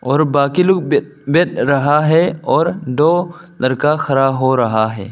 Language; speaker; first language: Hindi; non-native, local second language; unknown